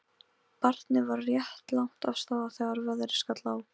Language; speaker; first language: Icelandic; non-native, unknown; Polish